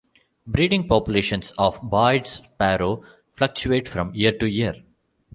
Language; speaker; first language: English; non-native, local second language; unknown